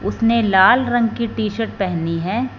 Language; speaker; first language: Hindi; non-native, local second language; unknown